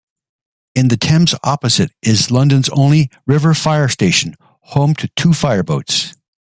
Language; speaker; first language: English; native; English